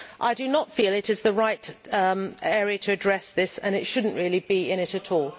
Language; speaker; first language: English; native; English